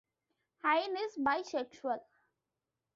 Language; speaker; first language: English; non-native, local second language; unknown